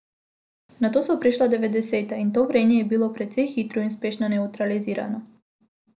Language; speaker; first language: Slovenian; non-native, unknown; Macedonian